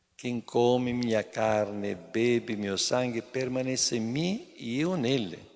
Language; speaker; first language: Portuguese; non-native, fluent; Italian